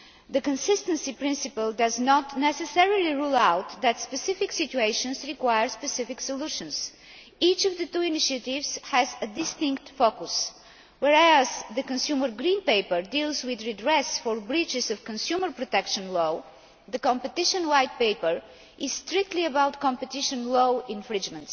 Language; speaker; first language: English; non-native, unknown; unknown